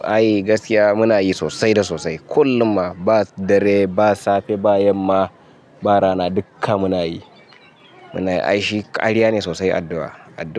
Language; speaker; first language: Hausa; native; Hausa